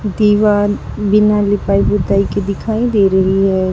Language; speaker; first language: Hindi; native; Hindi